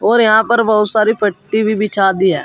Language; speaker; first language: Hindi; native; Hindi